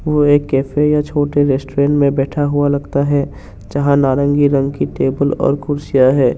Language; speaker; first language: Hindi; non-native, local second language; Assamese